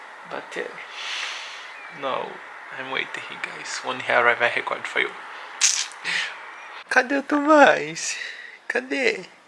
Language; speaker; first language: English; non-native, fluent; Portuguese